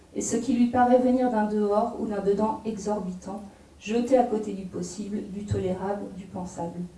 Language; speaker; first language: French; native; French